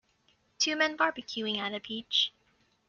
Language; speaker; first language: English; native; English